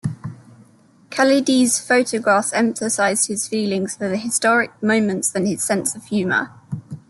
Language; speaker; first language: English; native; English